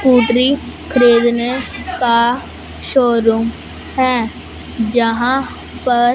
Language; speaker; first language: Hindi; non-native, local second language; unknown